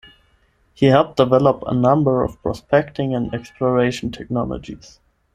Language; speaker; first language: English; non-native, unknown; German